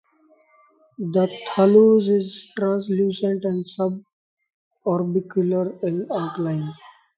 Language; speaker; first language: English; non-native, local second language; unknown